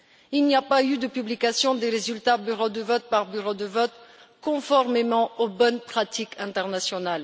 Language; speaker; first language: French; non-native, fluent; Bulgarian